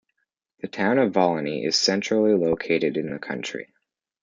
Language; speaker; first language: English; native; English